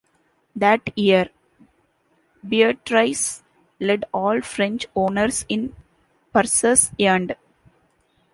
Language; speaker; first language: English; non-native, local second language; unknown